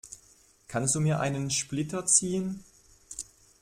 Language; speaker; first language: German; non-native, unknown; French